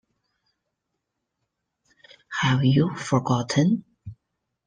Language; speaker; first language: English; non-native, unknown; Chinese